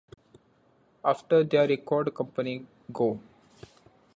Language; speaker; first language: English; non-native, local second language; Marathi